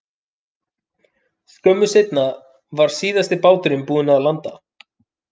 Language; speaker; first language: Icelandic; native; Icelandic